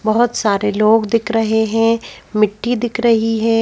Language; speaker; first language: Hindi; native; Hindi